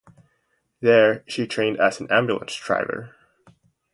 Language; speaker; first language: English; native; English